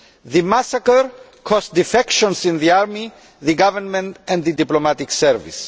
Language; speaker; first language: English; non-native, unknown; Greek